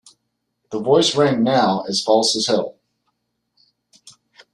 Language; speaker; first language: English; native; English